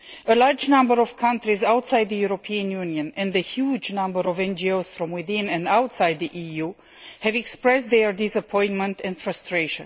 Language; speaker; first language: English; non-native, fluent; Romanian